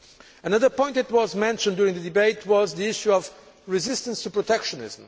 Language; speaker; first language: English; non-native, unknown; Portuguese